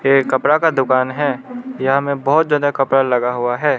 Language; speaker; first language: Hindi; non-native, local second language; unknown